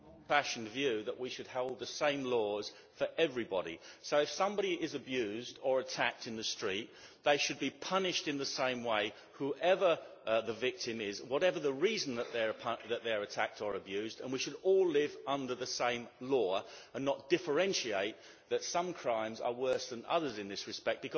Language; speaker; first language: English; native; English